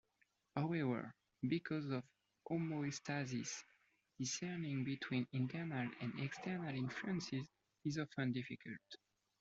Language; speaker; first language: English; non-native, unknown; French